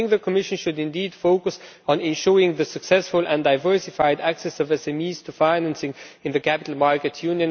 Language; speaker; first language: English; non-native, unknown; Romanian